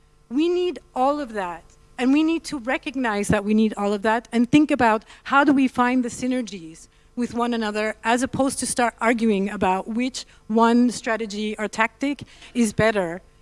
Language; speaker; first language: English; non-native, local second language; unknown